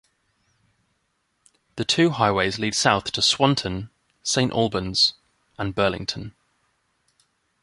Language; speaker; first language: English; native; English